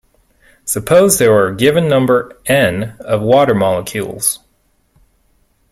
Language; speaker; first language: English; native; English